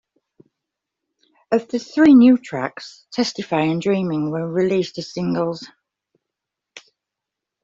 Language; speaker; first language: English; native; English